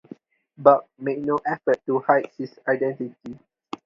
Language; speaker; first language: English; non-native, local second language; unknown